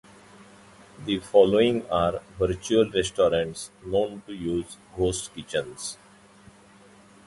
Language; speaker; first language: English; non-native, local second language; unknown